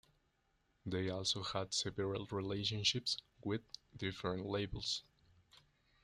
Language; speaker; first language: English; non-native, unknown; Spanish